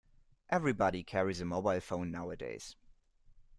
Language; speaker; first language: English; non-native, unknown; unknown